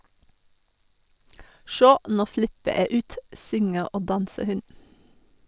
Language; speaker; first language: Norwegian; non-native, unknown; German